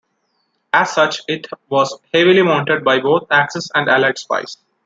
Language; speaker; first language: English; non-native, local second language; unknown